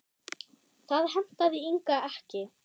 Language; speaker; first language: Icelandic; non-native, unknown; German